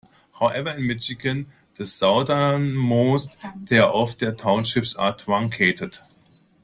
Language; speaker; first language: English; non-native, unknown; German